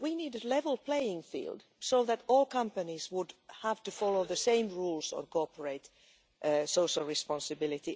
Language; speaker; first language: English; non-native, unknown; Finnish